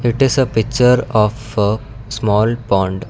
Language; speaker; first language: English; non-native, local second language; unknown